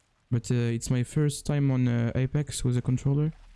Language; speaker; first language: English; non-native, learner; French